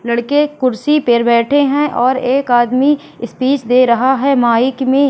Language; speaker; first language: Hindi; native; Hindi